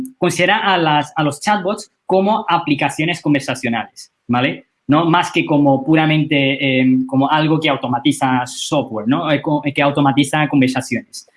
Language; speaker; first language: Spanish; non-native, fluent; Chinese